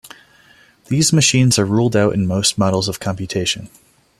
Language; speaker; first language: English; non-native, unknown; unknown